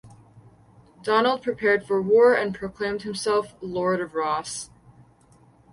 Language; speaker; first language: English; native; English